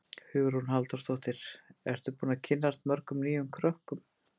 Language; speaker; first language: Icelandic; native; Icelandic